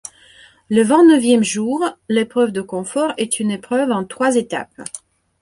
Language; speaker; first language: French; non-native, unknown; Belarusian